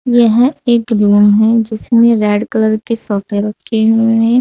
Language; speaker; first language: Hindi; native; Hindi